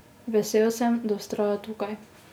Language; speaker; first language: Slovenian; native; Slovenian